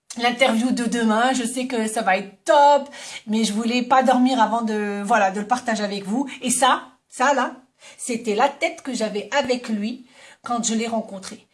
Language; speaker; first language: French; non-native, local second language; Arabic